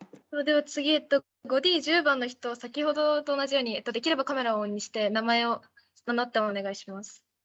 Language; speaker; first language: Japanese; native; Japanese